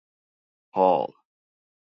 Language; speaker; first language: English; non-native, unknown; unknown